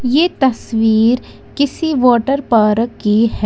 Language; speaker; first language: Hindi; native; Hindi